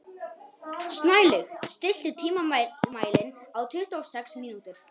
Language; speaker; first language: Icelandic; non-native, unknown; Polish